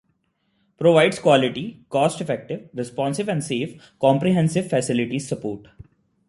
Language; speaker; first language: English; non-native, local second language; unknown